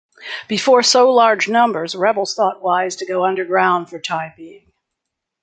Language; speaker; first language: English; native; English